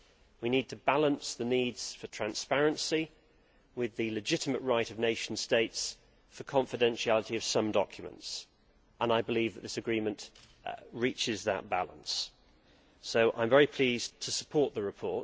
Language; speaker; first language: English; native; English